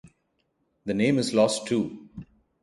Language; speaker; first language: English; non-native, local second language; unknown